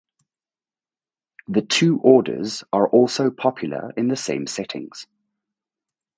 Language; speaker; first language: English; native; English